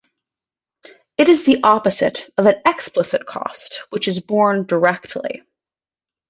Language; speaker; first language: English; native; English